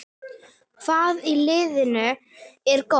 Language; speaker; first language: Icelandic; native; Icelandic